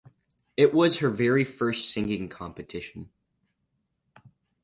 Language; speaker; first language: English; native; English